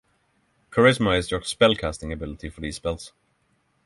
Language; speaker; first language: English; non-native, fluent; Norwegian